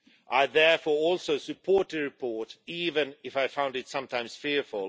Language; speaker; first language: English; non-native, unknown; Swedish